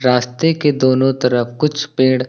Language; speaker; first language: Hindi; native; Hindi